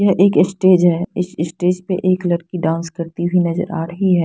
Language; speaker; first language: Hindi; non-native, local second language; Punjabi